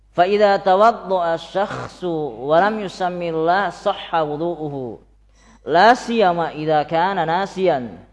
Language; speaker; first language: Indonesian; native; Indonesian